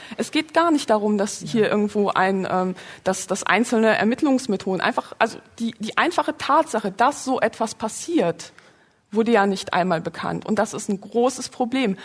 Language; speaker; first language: German; early bilingual, other home language; Polish